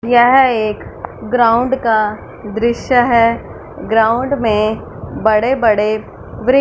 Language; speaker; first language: Hindi; non-native, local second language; Punjabi